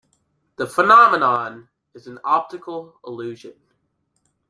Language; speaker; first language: English; native; English